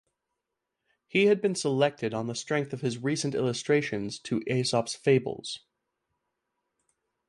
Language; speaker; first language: English; native; English